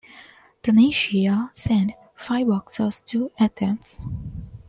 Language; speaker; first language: English; non-native, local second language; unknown